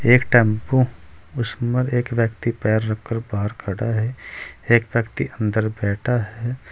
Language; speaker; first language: Hindi; native; Hindi